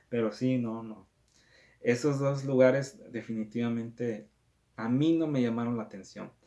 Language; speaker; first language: Spanish; native; Spanish